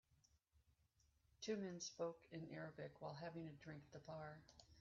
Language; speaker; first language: English; native; English